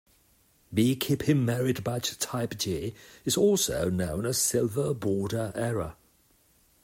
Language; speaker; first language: English; non-native, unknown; Catalan